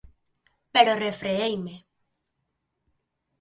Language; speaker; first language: Galician; native; Galician